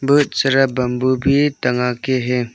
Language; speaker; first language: Hindi; non-native, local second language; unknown